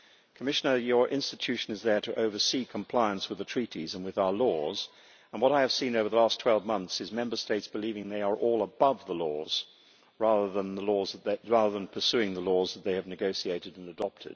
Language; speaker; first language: English; native; English